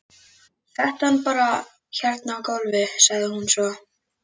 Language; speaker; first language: Icelandic; native; Icelandic